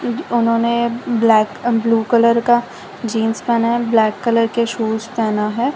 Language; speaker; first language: Hindi; non-native, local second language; Gujarati